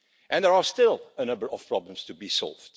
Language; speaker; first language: English; non-native, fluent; Dutch